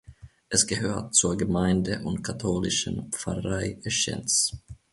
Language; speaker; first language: German; non-native, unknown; Finnish